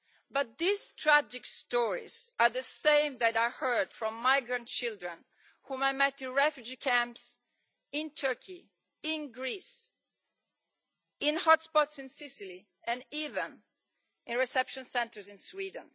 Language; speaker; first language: English; non-native, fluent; Italian